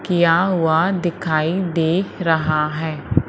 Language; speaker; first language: Hindi; native; Hindi